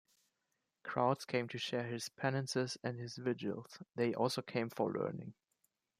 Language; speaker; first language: English; non-native, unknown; German